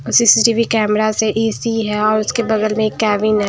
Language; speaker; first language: Hindi; non-native, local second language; Punjabi